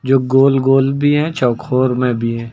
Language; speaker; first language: Hindi; native; Hindi